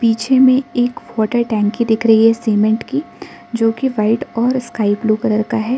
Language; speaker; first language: Hindi; non-native, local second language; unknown